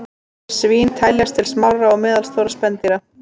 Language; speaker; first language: Icelandic; native; Icelandic